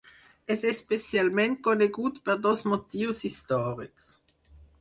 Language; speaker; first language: Catalan; non-native, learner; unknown